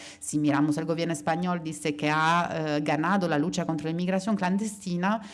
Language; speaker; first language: Spanish; non-native, related language; Italian